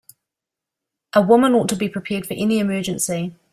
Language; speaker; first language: English; native; English